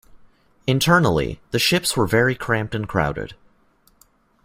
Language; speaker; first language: English; native; English